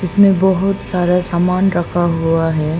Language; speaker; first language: Hindi; non-native, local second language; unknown